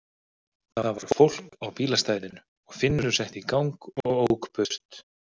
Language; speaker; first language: Icelandic; native; Icelandic